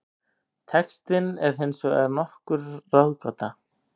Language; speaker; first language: Icelandic; native; Icelandic